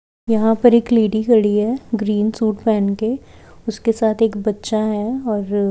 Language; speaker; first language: Hindi; native; Hindi